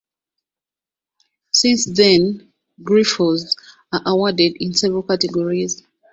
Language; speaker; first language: English; non-native, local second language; Ganda